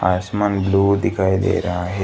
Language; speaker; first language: Hindi; non-native, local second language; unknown